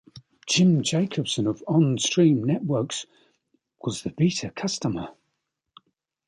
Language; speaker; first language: English; native; English